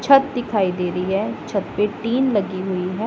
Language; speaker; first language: Hindi; non-native, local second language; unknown